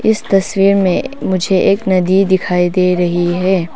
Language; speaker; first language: Hindi; non-native, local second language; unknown